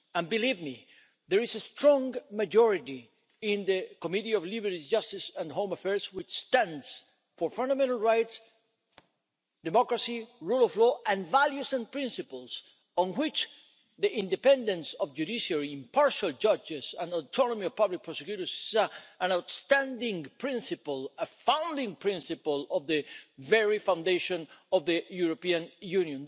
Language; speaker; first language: English; non-native, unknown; Spanish